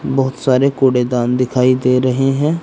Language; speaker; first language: Hindi; native; Hindi